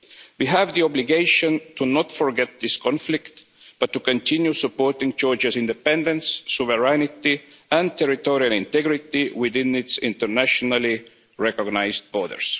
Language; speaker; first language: English; non-native, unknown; Estonian